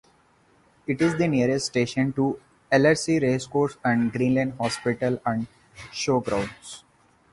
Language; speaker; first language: English; non-native, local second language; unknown